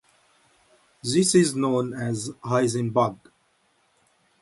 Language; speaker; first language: English; non-native, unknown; Arabic